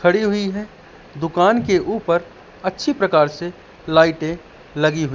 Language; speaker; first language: Hindi; native; Hindi